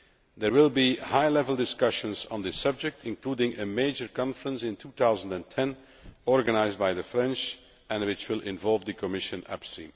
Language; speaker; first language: English; non-native, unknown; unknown